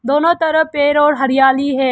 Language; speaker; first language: Hindi; non-native, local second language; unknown